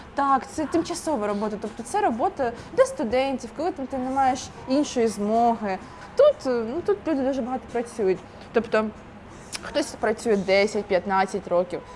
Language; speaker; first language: Ukrainian; non-native, local second language; Russian